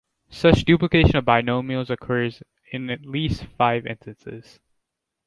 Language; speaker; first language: English; native; English